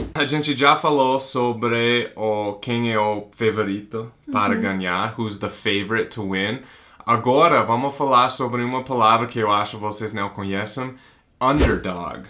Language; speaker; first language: Portuguese; non-native, fluent; English